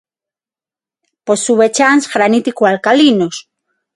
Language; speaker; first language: Galician; non-native, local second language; Spanish